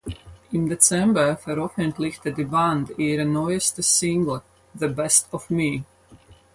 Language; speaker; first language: German; non-native, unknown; Latvian